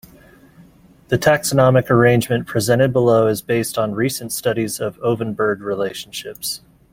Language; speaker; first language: English; native; English